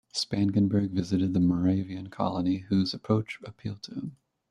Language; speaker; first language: English; native; English